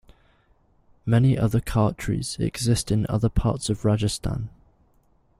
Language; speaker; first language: English; native; English